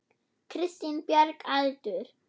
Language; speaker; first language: Icelandic; non-native, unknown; German